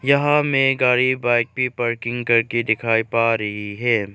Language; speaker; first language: Hindi; non-native, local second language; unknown